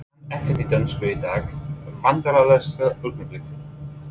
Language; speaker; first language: Icelandic; non-native, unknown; English